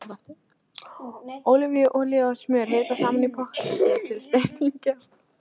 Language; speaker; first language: Icelandic; non-native, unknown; Polish